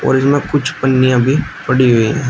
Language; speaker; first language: Hindi; native; Hindi